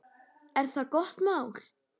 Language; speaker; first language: Icelandic; native; Icelandic